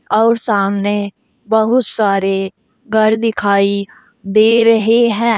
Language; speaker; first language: Hindi; native; Hindi